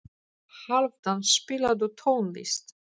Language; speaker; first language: Icelandic; non-native, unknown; Polish